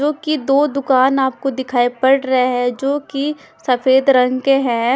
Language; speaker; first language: Hindi; non-native, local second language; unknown